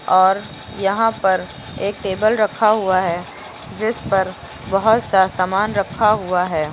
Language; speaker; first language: Hindi; native; Hindi